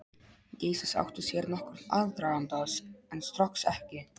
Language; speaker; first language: Icelandic; non-native, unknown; Polish